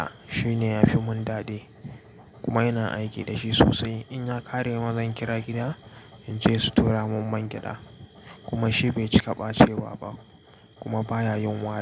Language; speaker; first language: Hausa; native; Hausa